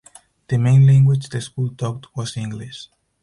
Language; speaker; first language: English; non-native, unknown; Spanish